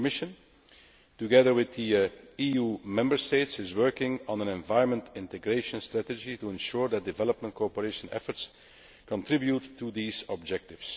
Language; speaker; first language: English; non-native, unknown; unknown